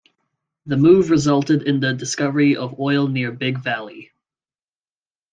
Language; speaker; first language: English; native; English